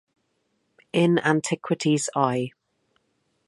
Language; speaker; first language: English; native; English